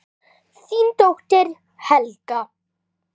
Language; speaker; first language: Icelandic; native; Icelandic